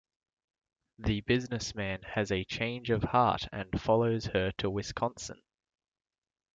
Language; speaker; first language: English; native; English